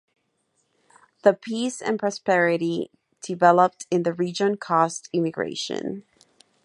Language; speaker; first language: English; non-native, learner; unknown